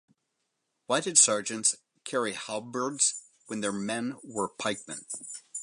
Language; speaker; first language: English; native; English